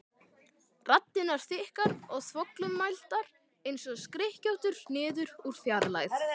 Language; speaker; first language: Icelandic; native; Icelandic